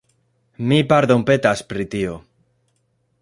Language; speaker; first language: Esperanto; non-native, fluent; Spanish